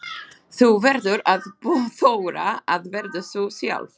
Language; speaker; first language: Icelandic; non-native, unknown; Slovak